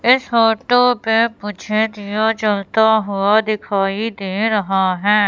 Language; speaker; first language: Hindi; native; Hindi